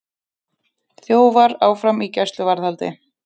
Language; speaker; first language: Icelandic; native; Icelandic